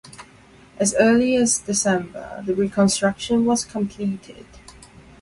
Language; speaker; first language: English; non-native, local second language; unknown